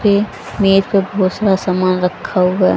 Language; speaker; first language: Hindi; native; Hindi